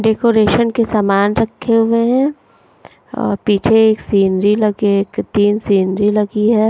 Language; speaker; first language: Hindi; non-native, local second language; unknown